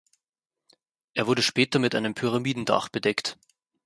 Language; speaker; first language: German; native; German